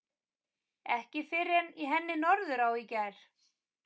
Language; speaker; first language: Icelandic; native; Icelandic